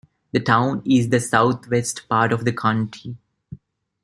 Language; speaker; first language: English; non-native, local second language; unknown